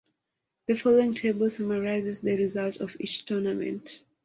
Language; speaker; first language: English; non-native, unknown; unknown